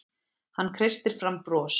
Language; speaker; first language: Icelandic; native; Icelandic